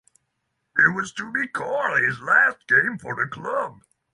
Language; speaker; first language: English; non-native, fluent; Norwegian